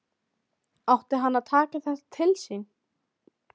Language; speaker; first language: Icelandic; native; Icelandic